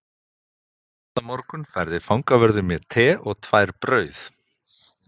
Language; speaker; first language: Icelandic; native; Icelandic